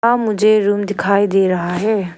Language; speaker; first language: Hindi; non-native, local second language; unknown